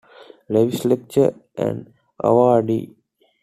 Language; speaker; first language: English; non-native, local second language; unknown